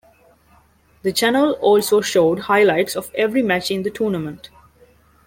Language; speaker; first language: English; non-native, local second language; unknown